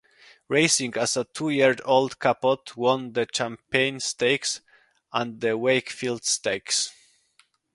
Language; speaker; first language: English; non-native, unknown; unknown